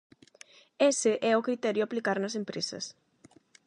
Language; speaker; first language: Galician; non-native, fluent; Spanish